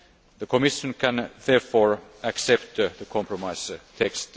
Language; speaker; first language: English; non-native, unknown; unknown